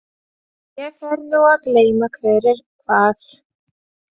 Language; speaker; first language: Icelandic; non-native, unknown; Latvian